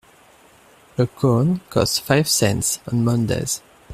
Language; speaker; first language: English; non-native, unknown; French